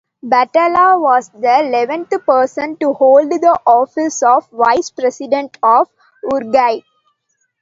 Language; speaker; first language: English; non-native, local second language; Tamil